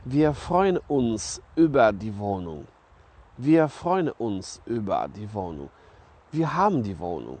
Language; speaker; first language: German; non-native, fluent; Polish